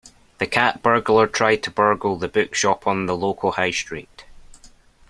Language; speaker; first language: English; native; English